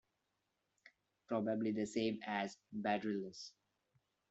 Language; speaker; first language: English; non-native, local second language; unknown